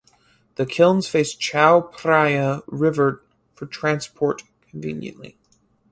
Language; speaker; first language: English; native; English